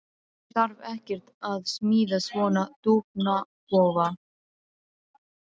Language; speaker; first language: Icelandic; non-native, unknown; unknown